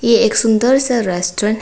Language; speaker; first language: Hindi; non-native, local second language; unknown